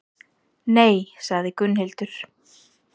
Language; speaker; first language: Icelandic; native; Icelandic